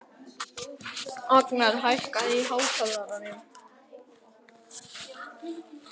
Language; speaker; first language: Icelandic; native; Icelandic